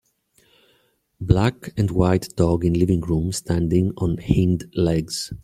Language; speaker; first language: English; native; English